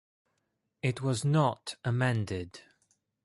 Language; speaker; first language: English; non-native, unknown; Greek